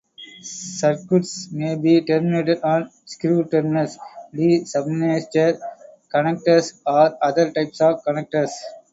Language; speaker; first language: English; non-native, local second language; Tamil